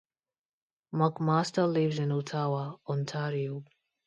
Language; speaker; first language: English; non-native, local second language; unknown